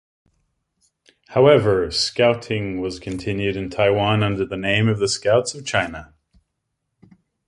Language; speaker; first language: English; native; English